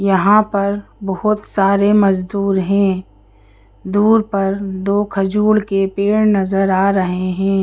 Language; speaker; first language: Hindi; native; Hindi